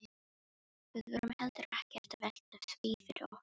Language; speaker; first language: Icelandic; non-native, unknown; Filipino